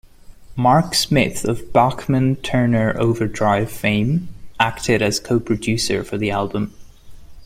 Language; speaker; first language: English; non-native, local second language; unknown